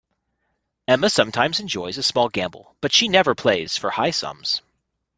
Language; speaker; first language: English; native; English